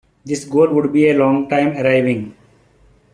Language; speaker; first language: English; non-native, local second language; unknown